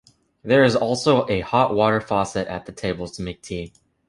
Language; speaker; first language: English; native; English